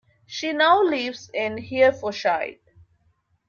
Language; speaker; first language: English; non-native, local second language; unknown